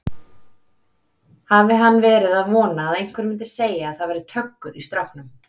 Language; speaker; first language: Icelandic; native; Icelandic